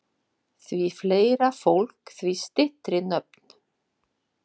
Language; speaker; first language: Icelandic; non-native, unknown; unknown